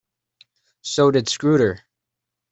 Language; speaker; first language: English; native; English